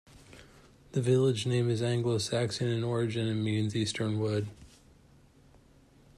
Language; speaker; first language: English; native; English